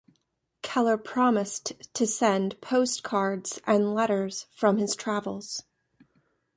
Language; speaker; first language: English; native; English